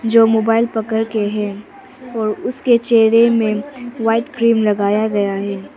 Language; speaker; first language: Hindi; non-native, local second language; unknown